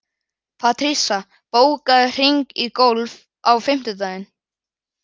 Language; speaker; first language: Icelandic; native; Icelandic